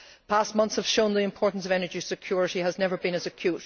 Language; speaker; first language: English; native; English